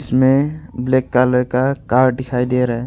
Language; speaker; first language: Hindi; non-native, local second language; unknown